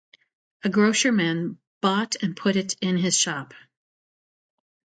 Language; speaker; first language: English; native; English